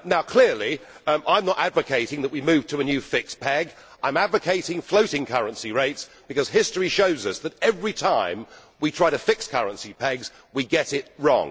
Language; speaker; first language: English; native; English